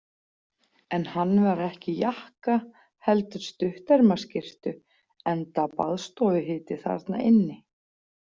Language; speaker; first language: Icelandic; native; Icelandic